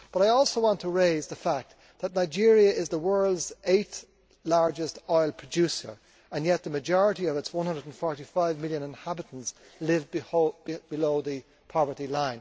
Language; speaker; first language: English; native; English